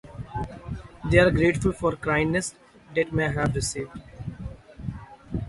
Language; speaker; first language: English; non-native, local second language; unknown